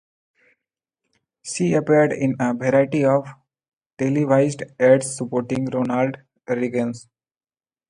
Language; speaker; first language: English; non-native, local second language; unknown